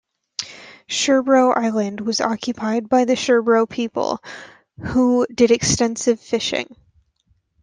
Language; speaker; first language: English; native; English